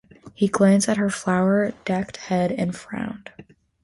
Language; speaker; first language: English; native; English